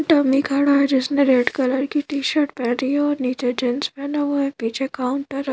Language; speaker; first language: Hindi; native; Hindi